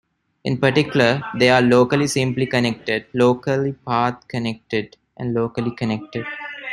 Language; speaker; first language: English; non-native, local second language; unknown